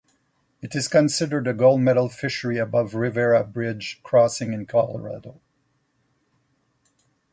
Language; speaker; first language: English; non-native, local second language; French